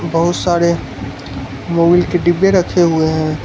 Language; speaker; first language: Hindi; non-native, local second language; Gujarati